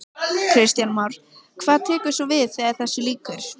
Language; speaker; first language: Icelandic; native; Icelandic